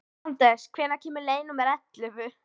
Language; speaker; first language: Icelandic; native; Icelandic